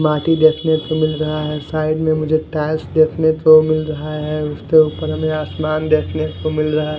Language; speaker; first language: Hindi; non-native, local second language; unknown